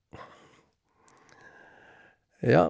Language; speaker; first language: Norwegian; native; Norwegian